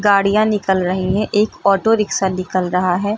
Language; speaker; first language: Hindi; native; Hindi